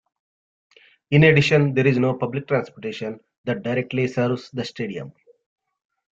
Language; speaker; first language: English; native; English